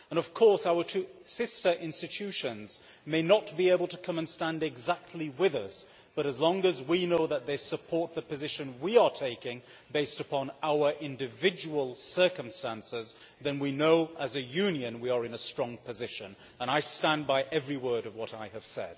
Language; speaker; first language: English; native; English